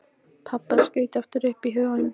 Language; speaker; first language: Icelandic; non-native, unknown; Polish